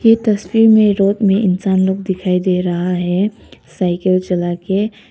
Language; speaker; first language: Hindi; non-native, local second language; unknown